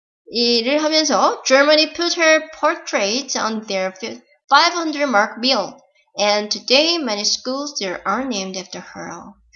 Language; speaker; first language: English; non-native, fluent; Korean